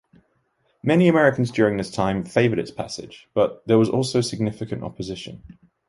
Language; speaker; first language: English; native; English